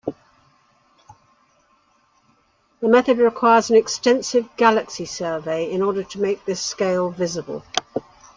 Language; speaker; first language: English; native; English